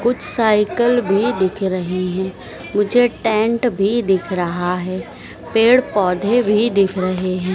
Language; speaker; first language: Hindi; native; Hindi